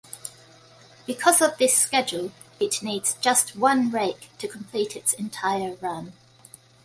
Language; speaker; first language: English; native; English